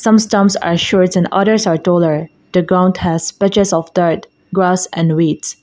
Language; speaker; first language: English; non-native, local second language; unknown